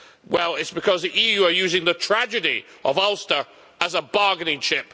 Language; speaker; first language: English; native; English